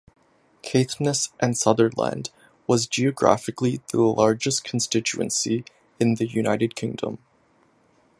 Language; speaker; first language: English; native; English